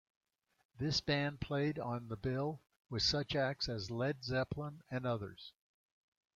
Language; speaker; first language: English; native; English